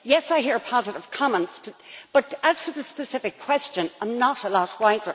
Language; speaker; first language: English; native; English